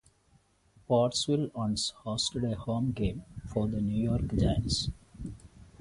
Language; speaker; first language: English; non-native, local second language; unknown